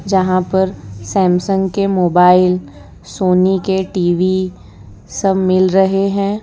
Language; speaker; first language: Hindi; non-native, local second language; Gujarati